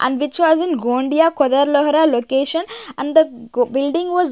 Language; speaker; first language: English; non-native, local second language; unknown